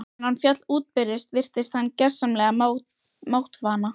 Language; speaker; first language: Icelandic; native; Icelandic